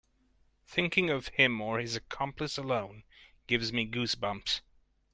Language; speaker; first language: English; non-native, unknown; Hungarian